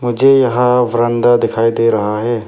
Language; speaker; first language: Hindi; non-native, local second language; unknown